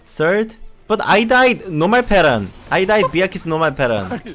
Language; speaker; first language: English; non-native, learner; Korean